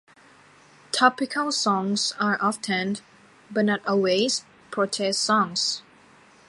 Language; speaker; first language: English; native; English